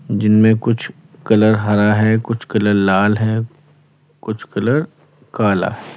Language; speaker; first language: Hindi; native; Hindi